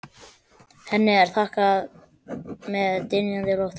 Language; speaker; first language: Icelandic; non-native, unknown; Catalan